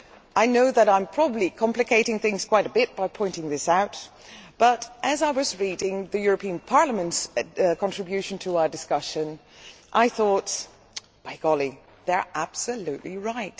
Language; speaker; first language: English; non-native, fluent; Dutch